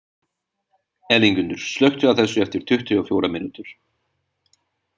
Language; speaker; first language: Icelandic; non-native, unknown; Hungarian